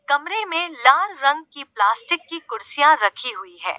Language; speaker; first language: Hindi; native; Hindi